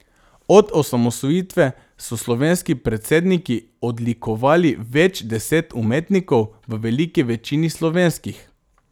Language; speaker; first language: Slovenian; non-native, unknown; Macedonian